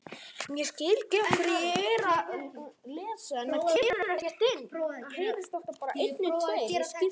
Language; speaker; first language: Icelandic; native; Icelandic